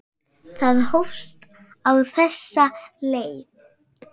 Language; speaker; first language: Icelandic; non-native, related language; Swedish